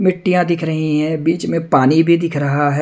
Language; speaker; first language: Hindi; non-native, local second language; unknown